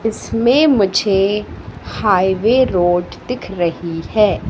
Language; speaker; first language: Hindi; native; Hindi